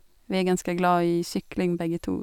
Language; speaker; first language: Norwegian; non-native, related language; Swedish